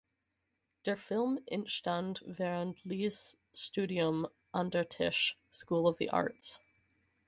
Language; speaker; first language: German; non-native, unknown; English